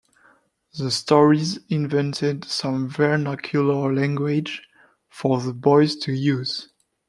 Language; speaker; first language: English; non-native, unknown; French